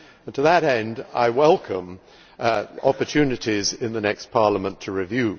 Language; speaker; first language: English; native; English